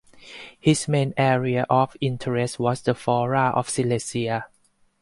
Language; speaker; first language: English; non-native, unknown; Thai